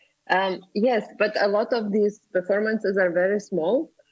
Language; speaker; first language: English; non-native, fluent; Lithuanian